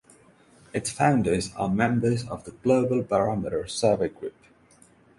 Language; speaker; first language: English; non-native, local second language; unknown